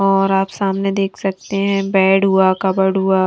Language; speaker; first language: Hindi; non-native, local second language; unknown